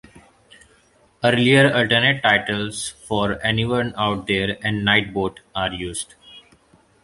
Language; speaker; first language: English; non-native, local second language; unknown